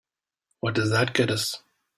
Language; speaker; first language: English; native; English